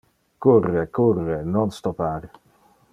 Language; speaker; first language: Interlingua; non-native, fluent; Dutch